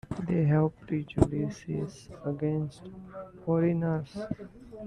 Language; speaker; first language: English; non-native, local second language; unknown